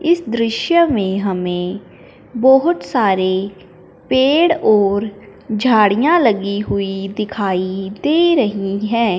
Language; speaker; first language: Hindi; non-native, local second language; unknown